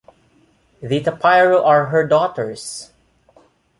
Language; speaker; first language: English; non-native, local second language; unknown